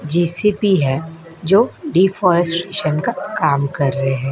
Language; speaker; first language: Hindi; native; Hindi